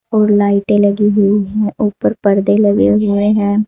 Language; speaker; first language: Hindi; native; Hindi